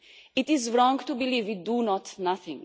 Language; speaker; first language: English; non-native, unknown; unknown